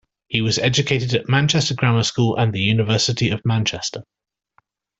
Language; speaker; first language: English; native; English